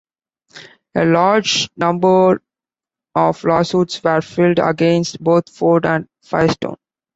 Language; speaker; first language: English; non-native, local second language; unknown